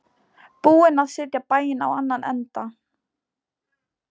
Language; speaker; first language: Icelandic; non-native, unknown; Polish